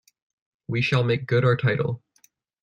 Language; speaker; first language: English; native; English